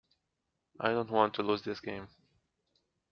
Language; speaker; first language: English; native; English